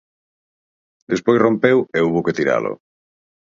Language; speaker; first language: Galician; native; Galician